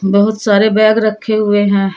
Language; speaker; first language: Hindi; native; Hindi